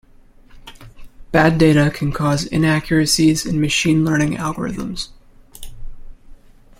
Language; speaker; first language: English; native; English